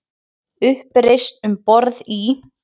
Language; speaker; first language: Icelandic; native; Icelandic